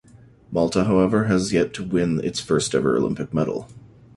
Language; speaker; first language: English; native; English